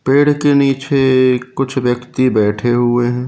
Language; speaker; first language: Hindi; native; Hindi